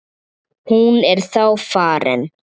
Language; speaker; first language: Icelandic; native; Icelandic